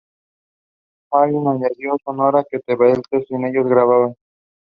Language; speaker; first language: English; non-native, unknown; Spanish